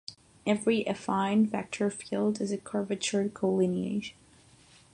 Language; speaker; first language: English; non-native, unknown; Catalan